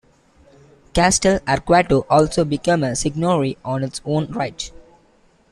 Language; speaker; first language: English; non-native, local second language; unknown